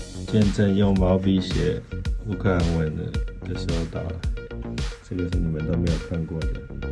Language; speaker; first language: Chinese; native; Chinese